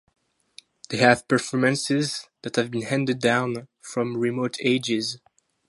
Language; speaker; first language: English; non-native, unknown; French